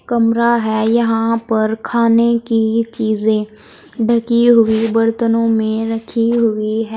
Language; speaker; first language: Hindi; native; Hindi